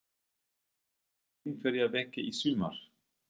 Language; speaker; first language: Icelandic; non-native, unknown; German